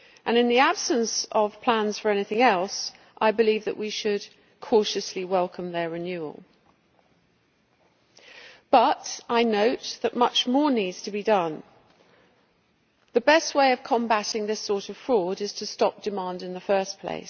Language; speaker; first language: English; native; English